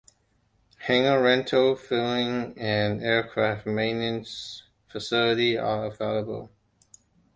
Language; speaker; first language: English; non-native, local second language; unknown